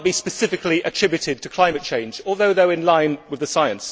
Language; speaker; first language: English; native; English